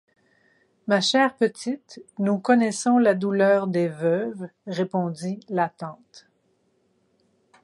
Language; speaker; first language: French; native; French